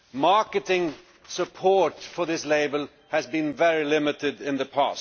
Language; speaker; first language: English; non-native, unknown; Swedish